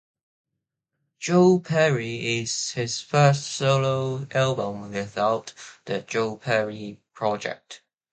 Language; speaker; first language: English; non-native, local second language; Cantonese